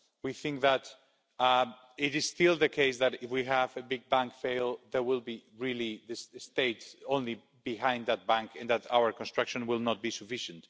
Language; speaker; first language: English; non-native, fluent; Spanish